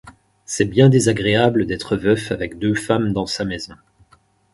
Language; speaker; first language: French; native; French